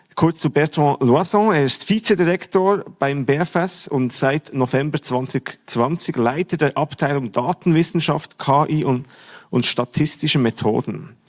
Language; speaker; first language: German; native; German